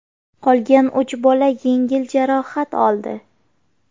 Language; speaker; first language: Uzbek; native; Uzbek